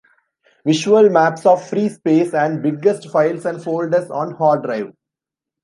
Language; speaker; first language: English; non-native, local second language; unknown